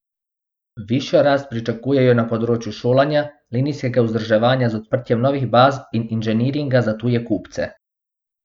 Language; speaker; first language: Slovenian; non-native, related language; Bosnian